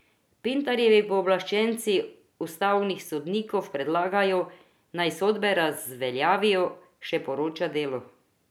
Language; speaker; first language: Slovenian; non-native, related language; Croatian